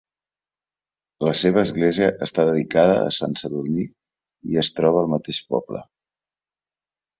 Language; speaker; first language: Catalan; native; Catalan